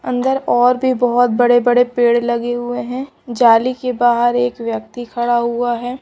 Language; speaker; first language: Hindi; non-native, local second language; Punjabi